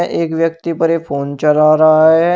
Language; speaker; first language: Hindi; native; Hindi